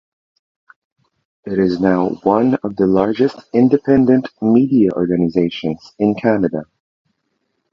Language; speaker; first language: English; non-native, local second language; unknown